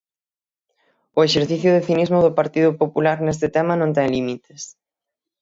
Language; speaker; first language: Galician; native; Galician